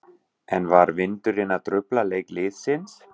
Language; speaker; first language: Icelandic; non-native, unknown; German